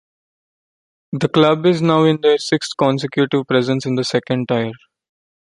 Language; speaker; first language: English; non-native, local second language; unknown